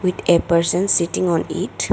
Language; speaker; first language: English; non-native, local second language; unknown